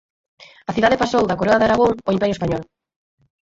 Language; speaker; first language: Galician; native; Galician